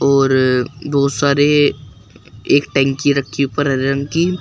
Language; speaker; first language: Hindi; native; Hindi